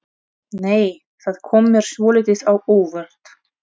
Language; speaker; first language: Icelandic; non-native, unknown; Russian